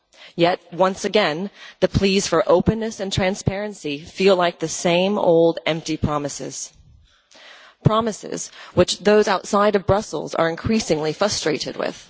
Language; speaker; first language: English; non-native, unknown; Dutch